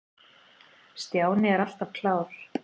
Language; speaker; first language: Icelandic; native; Icelandic